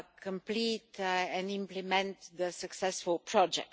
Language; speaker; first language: English; non-native, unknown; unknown